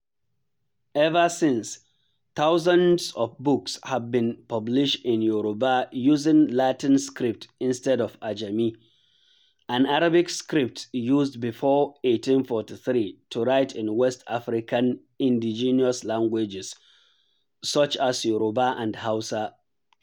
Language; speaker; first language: English; non-native, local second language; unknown